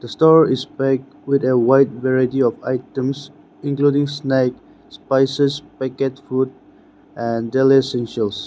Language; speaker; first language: English; non-native, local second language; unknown